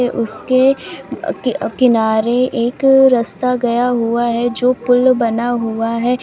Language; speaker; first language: Hindi; native; Hindi